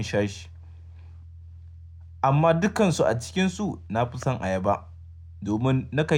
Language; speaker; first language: Hausa; native; Hausa